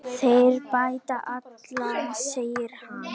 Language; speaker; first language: Icelandic; non-native, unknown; Polish